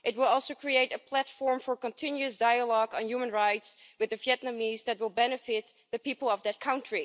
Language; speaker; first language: English; non-native, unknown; Dutch